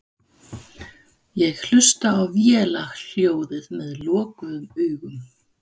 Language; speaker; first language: Icelandic; non-native, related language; Danish